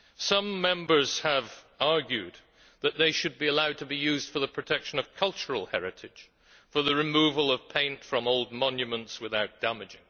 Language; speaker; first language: English; native; English